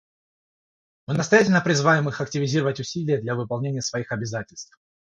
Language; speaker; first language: Russian; non-native, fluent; Georgian